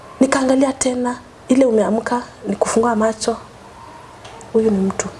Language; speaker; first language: Swahili; native; Swahili